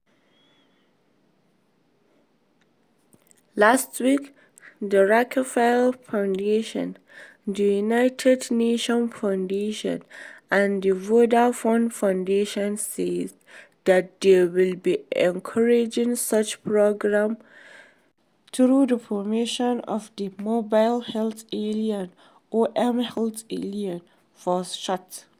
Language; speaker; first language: English; non-native, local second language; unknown